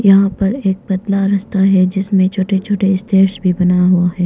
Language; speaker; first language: Hindi; non-native, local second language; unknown